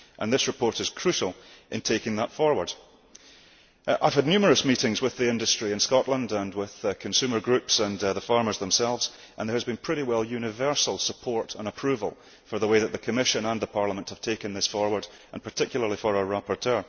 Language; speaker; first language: English; early bilingual, heritage; English